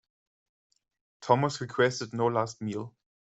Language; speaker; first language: English; non-native, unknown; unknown